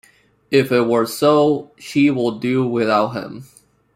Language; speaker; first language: English; non-native, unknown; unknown